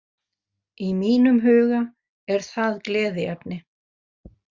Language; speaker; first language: Icelandic; non-native, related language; Faroese